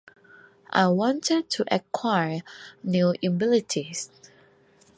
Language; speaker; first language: English; non-native, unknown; Thai